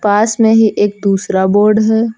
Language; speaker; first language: Hindi; native; Hindi